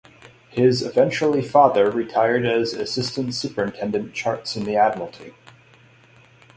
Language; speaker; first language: English; native; English